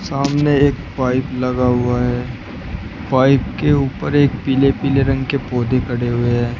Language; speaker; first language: Hindi; native; Hindi